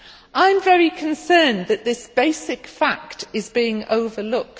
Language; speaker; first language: English; native; English